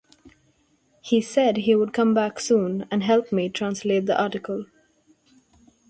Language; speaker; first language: English; non-native, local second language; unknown